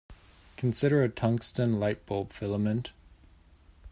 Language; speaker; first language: English; native; English